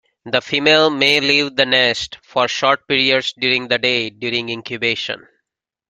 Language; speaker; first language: English; native; English